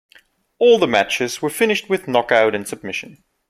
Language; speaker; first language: English; non-native, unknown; German